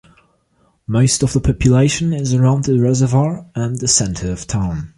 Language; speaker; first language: English; non-native, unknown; German